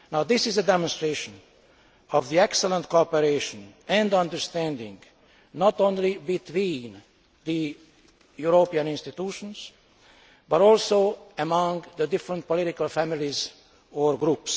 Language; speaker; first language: English; non-native, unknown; Hungarian